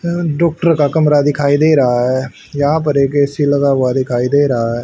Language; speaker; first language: Hindi; native; Hindi